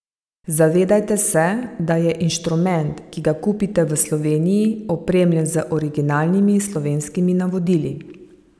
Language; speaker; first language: Slovenian; native; Slovenian